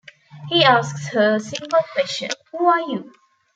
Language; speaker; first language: English; non-native, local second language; Tamil